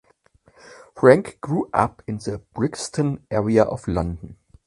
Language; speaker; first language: English; non-native, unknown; German